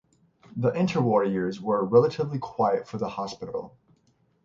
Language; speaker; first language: English; native; English